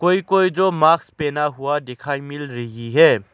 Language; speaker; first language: Hindi; non-native, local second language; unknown